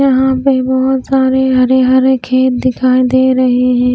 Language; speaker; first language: Hindi; native; Hindi